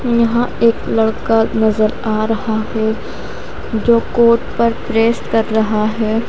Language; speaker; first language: Hindi; native; Hindi